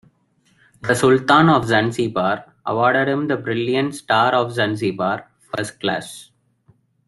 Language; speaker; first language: English; non-native, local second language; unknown